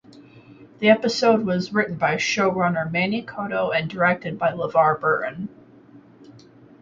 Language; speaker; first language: English; native; English